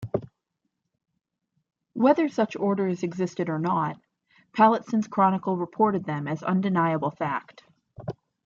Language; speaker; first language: English; native; English